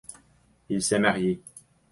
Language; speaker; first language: French; native; French